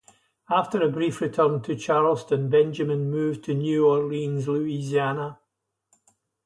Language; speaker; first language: English; native; English